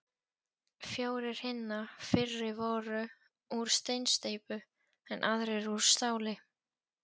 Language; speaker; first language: Icelandic; non-native, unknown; Polish